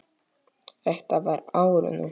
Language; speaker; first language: Icelandic; non-native, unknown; Polish